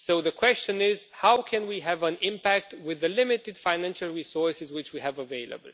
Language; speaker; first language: English; non-native, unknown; Romanian